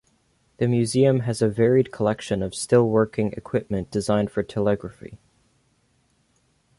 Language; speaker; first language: English; native; English